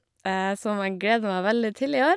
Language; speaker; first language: Norwegian; native; Norwegian